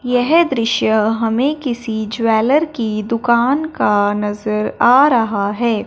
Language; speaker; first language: Hindi; non-native, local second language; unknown